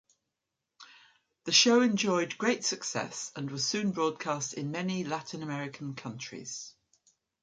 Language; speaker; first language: English; native; English